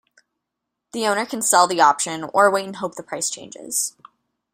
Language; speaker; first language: English; native; English